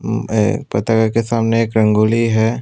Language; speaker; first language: Hindi; non-native, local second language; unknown